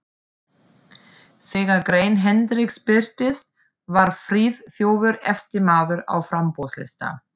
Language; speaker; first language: Icelandic; non-native, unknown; German